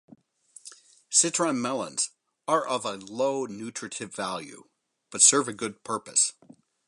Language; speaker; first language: English; native; English